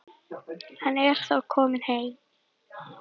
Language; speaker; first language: Icelandic; native; Icelandic